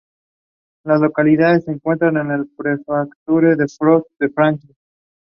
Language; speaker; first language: English; non-native, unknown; Spanish